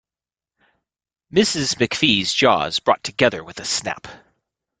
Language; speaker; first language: English; native; English